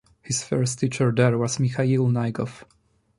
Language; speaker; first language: English; non-native, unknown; Polish